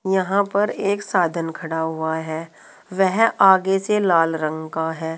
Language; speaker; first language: Hindi; native; Hindi